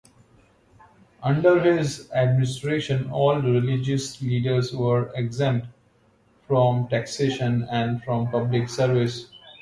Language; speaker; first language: English; non-native, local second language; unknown